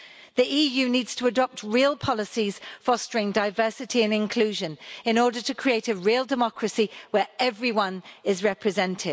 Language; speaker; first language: English; native; English